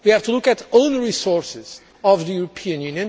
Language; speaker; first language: English; non-native, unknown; Portuguese